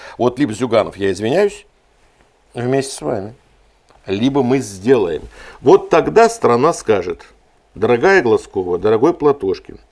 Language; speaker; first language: Russian; native; Russian